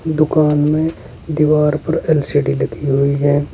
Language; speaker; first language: Hindi; native; Hindi